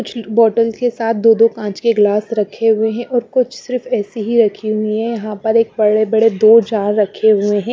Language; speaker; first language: Hindi; non-native, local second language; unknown